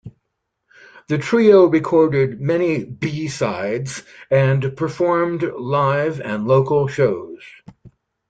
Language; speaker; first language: English; native; English